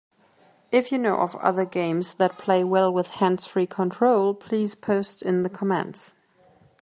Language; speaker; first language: English; non-native, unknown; German